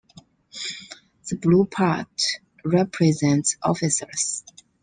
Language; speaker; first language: English; non-native, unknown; Chinese